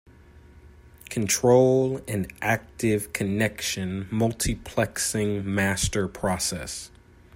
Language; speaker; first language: English; native; English